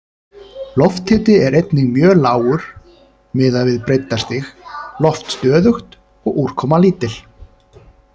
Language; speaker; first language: Icelandic; native; Icelandic